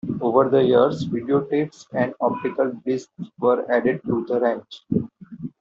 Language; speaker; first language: English; non-native, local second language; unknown